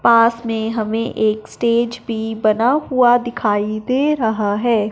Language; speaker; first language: Hindi; non-native, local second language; Punjabi